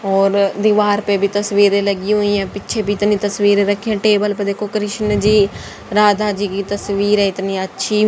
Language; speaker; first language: Hindi; native; Hindi